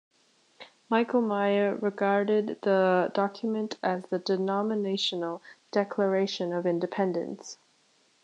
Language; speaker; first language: English; native; English